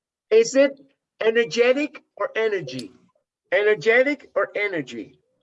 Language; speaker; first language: English; non-native, fluent; Spanish